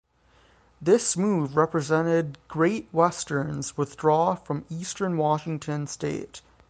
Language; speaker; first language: English; native; English